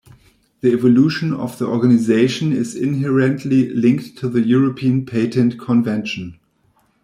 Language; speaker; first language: English; non-native, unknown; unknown